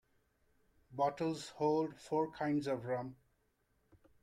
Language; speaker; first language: English; non-native, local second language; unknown